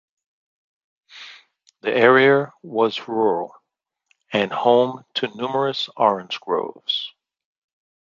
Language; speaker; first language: English; native; English